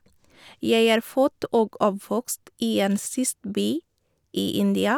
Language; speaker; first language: Norwegian; non-native, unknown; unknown